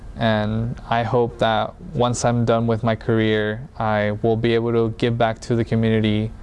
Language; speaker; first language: English; early bilingual, other home language; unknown